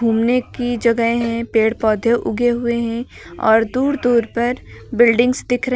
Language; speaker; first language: Hindi; native; Hindi